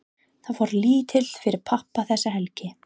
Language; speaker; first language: Icelandic; non-native, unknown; English